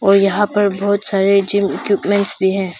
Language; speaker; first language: Hindi; non-native, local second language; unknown